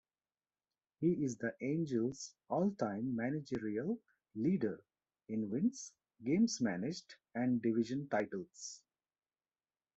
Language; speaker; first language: English; non-native, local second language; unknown